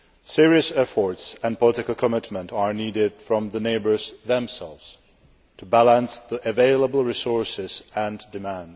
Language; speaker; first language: English; non-native, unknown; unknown